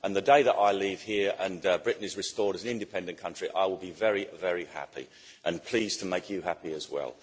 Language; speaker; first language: English; native; English